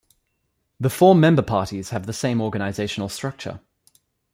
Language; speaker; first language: English; native; English